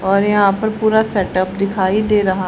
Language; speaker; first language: Hindi; native; Hindi